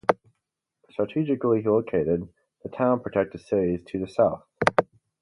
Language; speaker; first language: English; native; English